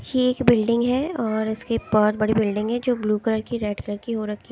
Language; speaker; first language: Hindi; native; Hindi